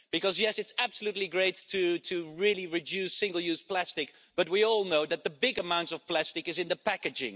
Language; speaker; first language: English; non-native, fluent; Dutch